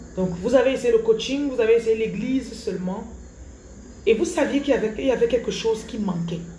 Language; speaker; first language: French; non-native, local second language; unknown